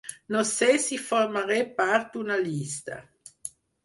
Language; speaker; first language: Catalan; non-native, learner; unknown